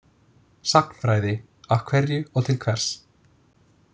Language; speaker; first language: Icelandic; non-native, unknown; English